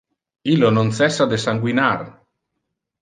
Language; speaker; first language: Interlingua; non-native, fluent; Italian